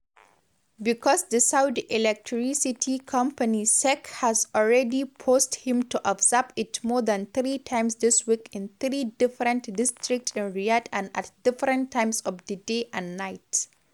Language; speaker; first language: English; non-native, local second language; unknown